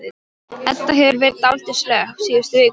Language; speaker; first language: Icelandic; non-native, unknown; Polish